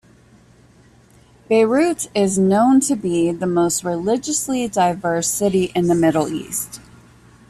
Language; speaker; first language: English; native; English